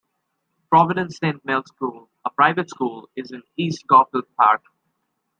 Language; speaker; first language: English; native; English